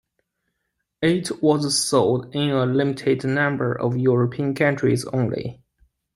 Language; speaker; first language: English; non-native, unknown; Chinese